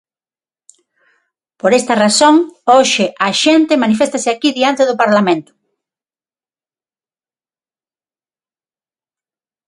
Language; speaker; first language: Galician; non-native, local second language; Spanish